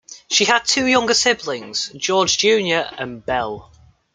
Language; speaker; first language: English; native; English